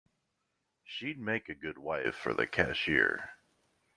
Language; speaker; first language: English; native; English